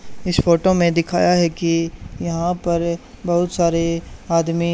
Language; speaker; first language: Hindi; native; Hindi